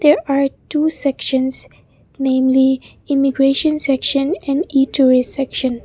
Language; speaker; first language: English; non-native, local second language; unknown